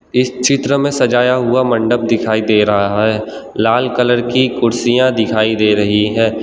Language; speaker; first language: Hindi; non-native, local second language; Gujarati